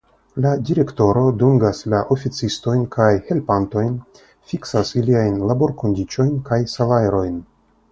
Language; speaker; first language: Esperanto; non-native, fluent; Russian